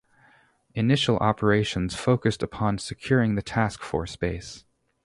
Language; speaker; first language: English; native; English